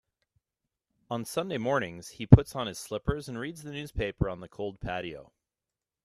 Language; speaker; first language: English; native; English